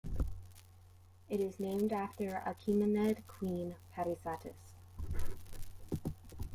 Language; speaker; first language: English; native; English